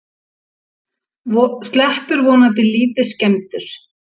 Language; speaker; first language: Icelandic; native; Icelandic